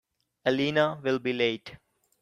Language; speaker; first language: English; non-native, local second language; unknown